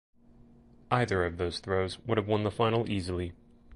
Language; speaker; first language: English; native; English